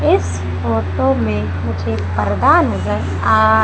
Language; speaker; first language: Hindi; native; Hindi